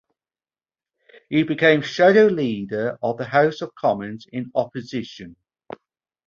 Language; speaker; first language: English; native; English